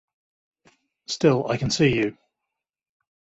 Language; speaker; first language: English; native; English